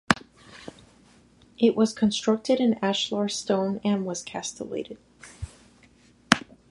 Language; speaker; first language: English; native; English